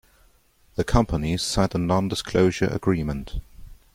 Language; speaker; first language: English; non-native, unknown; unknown